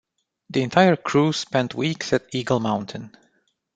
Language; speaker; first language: English; non-native, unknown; Romanian